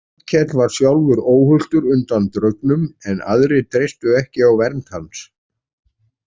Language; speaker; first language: Icelandic; native; Icelandic